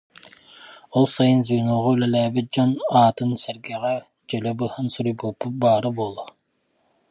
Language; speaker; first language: Yakut; native; Yakut